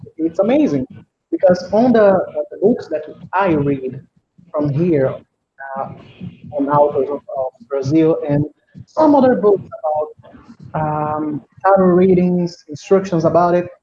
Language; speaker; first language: English; non-native, fluent; Portuguese